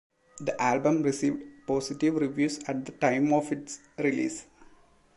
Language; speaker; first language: English; non-native, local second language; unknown